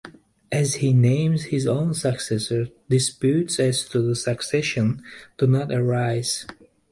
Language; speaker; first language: English; native; English